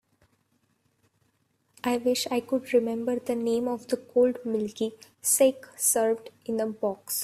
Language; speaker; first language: English; non-native, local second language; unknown